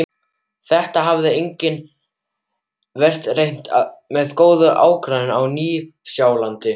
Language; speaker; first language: Icelandic; non-native, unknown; German